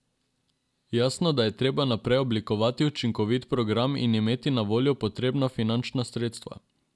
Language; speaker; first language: Slovenian; non-native, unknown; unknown